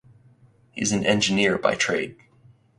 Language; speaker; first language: English; native; English